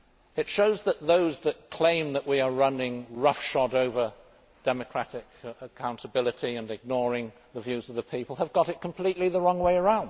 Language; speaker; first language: English; native; English